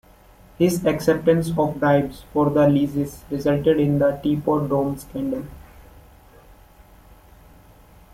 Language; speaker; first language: English; non-native, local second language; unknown